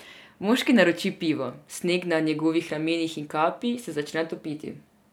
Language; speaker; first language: Slovenian; non-native, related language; Serbian